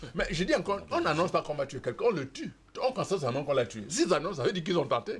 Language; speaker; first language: French; non-native, local second language; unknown